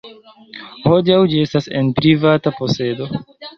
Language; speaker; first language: Esperanto; non-native, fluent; Chinese